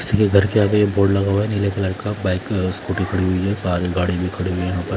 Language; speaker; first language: Hindi; non-native, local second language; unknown